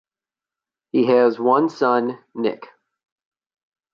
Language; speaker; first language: English; native; English